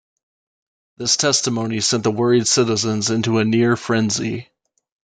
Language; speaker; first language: English; native; English